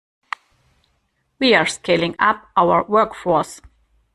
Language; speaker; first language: English; non-native, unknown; German